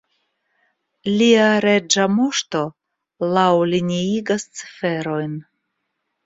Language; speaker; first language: Esperanto; non-native, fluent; Russian